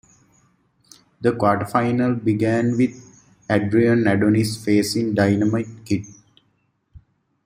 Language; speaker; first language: English; native; English